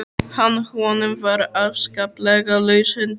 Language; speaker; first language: Icelandic; native; Icelandic